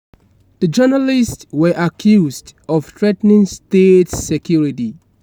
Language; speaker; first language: English; non-native, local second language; Yoruba